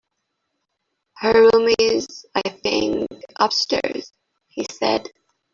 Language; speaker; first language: English; non-native, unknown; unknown